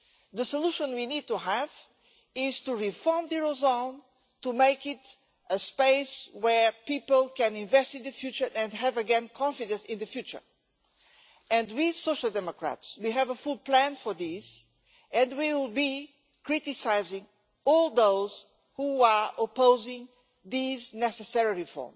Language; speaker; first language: English; non-native, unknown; Portuguese